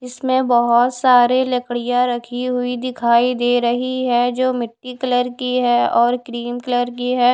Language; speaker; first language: Hindi; non-native, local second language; Punjabi